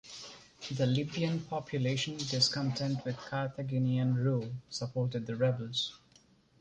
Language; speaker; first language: English; non-native, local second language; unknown